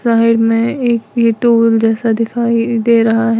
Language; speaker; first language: Hindi; native; Hindi